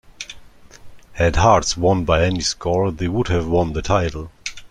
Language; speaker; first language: English; non-native, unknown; German